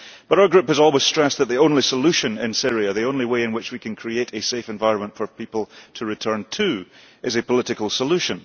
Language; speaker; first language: English; early bilingual, heritage; English